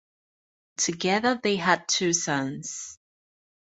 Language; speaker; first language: English; native; English